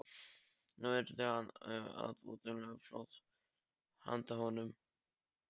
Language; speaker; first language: Icelandic; non-native, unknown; Polish